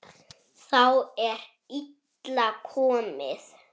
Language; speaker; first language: Icelandic; native; Icelandic